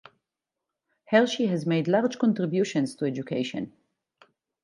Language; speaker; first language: English; non-native, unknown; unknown